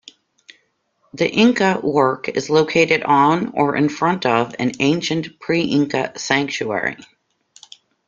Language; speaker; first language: English; native; English